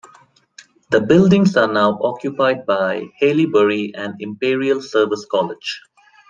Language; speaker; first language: English; non-native, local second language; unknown